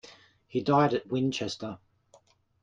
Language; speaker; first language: English; native; English